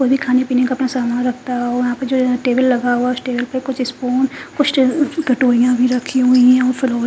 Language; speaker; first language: Hindi; non-native, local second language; Punjabi